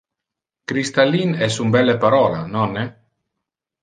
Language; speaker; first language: Interlingua; non-native, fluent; Italian